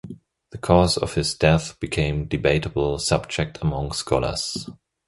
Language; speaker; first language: English; non-native, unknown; German